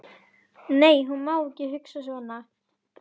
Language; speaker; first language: Icelandic; native; Icelandic